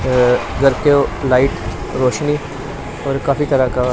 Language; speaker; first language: Hindi; non-native, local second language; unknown